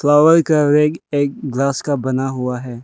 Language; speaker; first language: Hindi; non-native, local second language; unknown